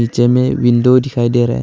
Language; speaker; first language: Hindi; non-native, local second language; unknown